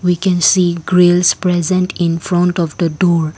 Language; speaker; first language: English; non-native, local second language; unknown